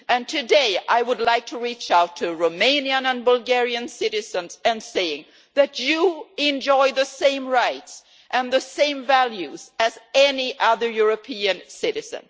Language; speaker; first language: English; non-native, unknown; Swedish